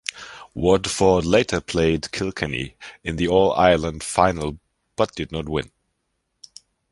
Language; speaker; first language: English; non-native, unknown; German